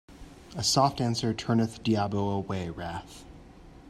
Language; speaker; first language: English; native; English